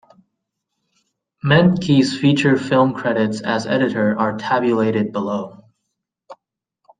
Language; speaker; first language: English; native; English